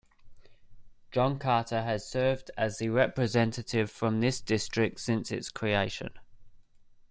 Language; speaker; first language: English; native; English